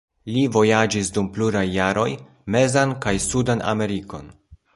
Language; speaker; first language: Esperanto; non-native, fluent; Polish